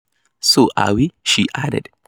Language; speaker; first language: English; non-native, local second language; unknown